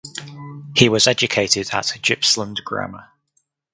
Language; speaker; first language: English; native; English